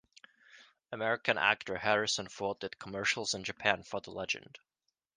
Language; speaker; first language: English; non-native, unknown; Japanese